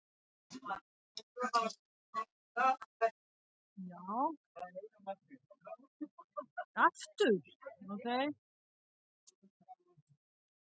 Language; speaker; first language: Icelandic; non-native, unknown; French